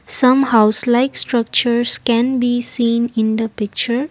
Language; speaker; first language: English; non-native, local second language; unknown